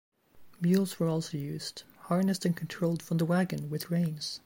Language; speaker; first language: English; native; English